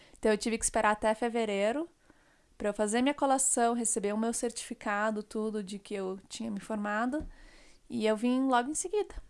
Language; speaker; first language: Portuguese; native; Portuguese